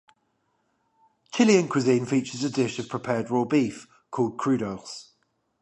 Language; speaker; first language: English; native; English